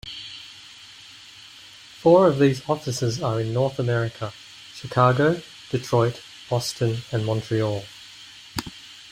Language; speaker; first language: English; native; English